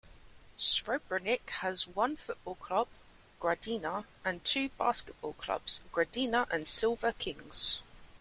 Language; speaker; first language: English; native; English